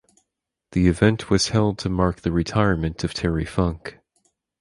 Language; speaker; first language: English; native; English